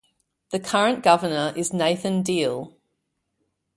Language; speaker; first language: English; native; English